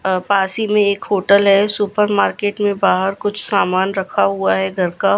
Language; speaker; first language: Hindi; non-native, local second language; Gujarati